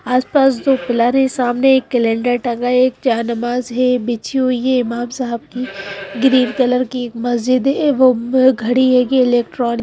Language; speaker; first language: Hindi; native; Hindi